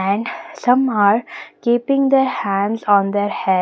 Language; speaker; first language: English; non-native, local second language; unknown